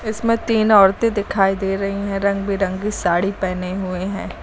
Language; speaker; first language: Hindi; native; Hindi